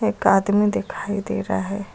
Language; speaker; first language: Hindi; native; Hindi